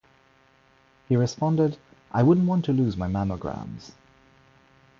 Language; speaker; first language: English; non-native, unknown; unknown